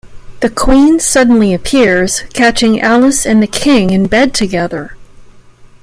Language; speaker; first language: English; native; English